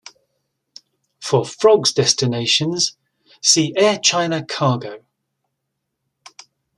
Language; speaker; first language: English; native; English